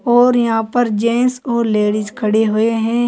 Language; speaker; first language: Hindi; native; Hindi